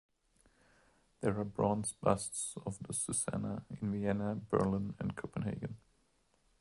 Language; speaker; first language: English; non-native, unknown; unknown